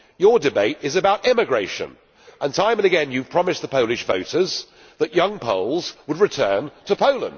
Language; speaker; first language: English; native; English